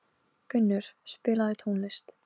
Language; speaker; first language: Icelandic; non-native, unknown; Polish